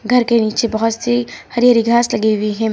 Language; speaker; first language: Hindi; native; Hindi